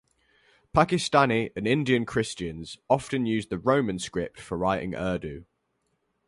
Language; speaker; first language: English; native; English